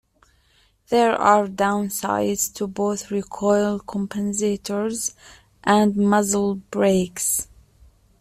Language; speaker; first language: English; native; English